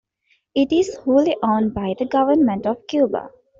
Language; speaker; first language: English; non-native, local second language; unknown